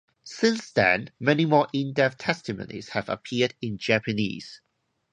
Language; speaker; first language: English; non-native, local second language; Cantonese